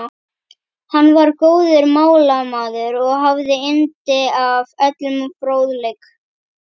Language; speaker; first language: Icelandic; native; Icelandic